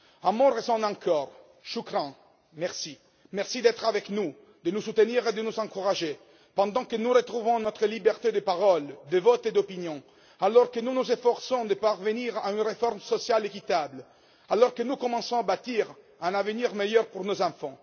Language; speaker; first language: French; non-native, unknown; Italian